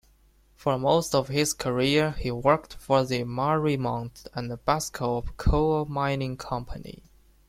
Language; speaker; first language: English; non-native, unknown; Chinese